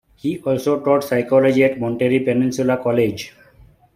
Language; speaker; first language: English; non-native, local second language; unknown